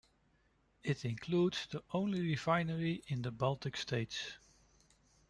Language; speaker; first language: English; non-native, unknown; Dutch